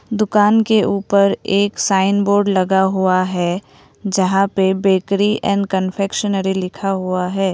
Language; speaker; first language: Hindi; non-native, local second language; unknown